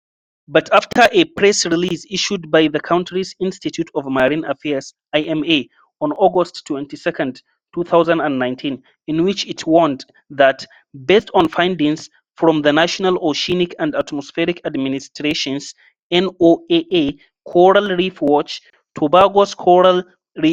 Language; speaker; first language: English; non-native, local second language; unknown